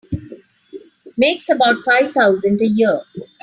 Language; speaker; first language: English; non-native, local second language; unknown